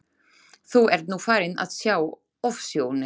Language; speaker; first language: Icelandic; non-native, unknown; Slovak